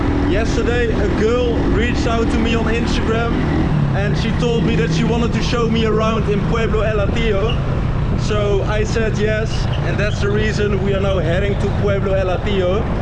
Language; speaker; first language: English; non-native, fluent; Dutch